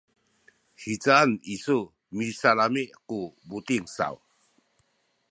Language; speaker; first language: Sakizaya; native; Sakizaya